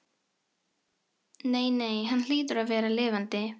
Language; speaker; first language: Icelandic; non-native, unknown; Filipino